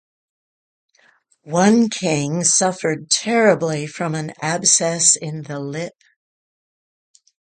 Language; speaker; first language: English; native; English